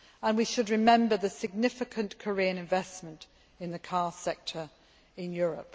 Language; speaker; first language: English; non-native, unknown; Greek